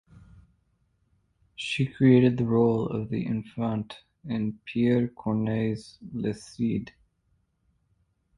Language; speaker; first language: English; native; English